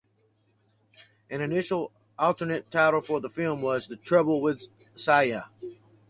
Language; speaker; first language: English; native; English